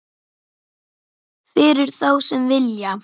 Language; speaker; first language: Icelandic; native; Icelandic